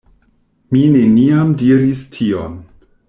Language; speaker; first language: Esperanto; non-native, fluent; German